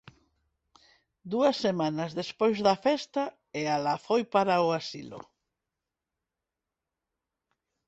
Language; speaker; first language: Galician; non-native, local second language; Spanish